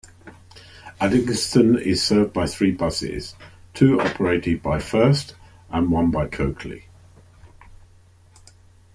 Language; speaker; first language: English; native; English